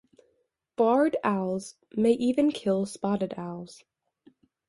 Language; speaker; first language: English; native; English